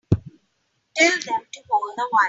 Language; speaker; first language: English; non-native, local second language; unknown